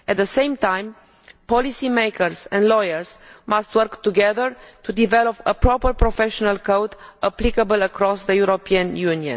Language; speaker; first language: English; non-native, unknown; Romanian